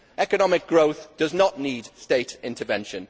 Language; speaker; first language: English; native; English